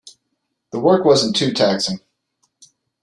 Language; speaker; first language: English; native; English